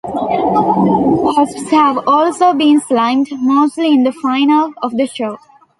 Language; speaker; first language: English; non-native, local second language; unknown